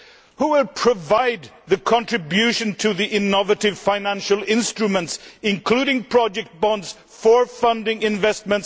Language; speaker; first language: English; non-native, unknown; Swedish